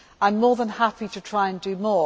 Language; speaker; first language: English; native; English